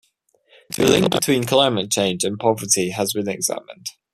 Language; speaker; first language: English; native; English